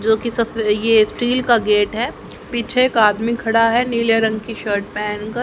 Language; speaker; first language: Hindi; native; Hindi